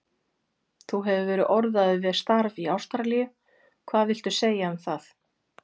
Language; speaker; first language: Icelandic; native; Icelandic